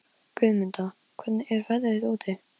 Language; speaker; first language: Icelandic; non-native, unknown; Polish